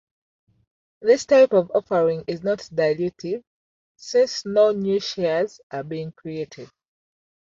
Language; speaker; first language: English; non-native, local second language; Ganda